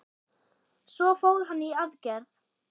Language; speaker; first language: Icelandic; non-native, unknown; German